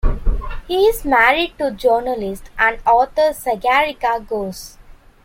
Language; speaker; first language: English; non-native, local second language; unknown